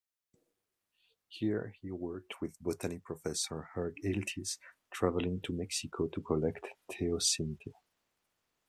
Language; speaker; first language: English; non-native, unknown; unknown